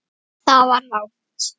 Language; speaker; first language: Icelandic; native; Icelandic